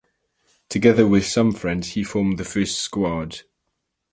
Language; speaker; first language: English; native; English